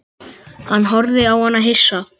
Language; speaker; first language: Icelandic; native; Icelandic